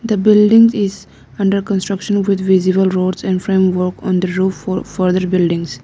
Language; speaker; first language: English; non-native, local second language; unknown